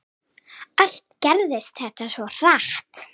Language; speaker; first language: Icelandic; native; Icelandic